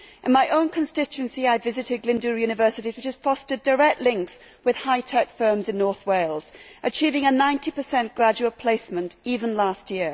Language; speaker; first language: English; native; English